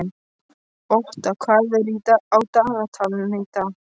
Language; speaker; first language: Icelandic; non-native, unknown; Polish